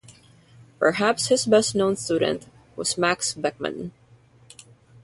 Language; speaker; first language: English; non-native, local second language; Filipino